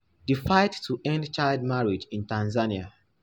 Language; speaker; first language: English; non-native, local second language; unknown